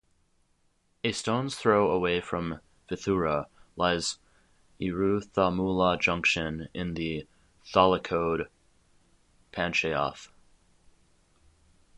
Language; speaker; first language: English; native; English